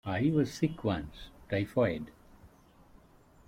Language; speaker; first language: English; non-native, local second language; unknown